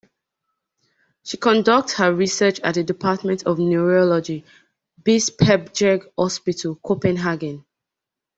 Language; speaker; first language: English; non-native, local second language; Yoruba